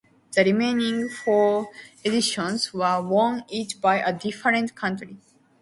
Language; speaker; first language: English; non-native, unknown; Japanese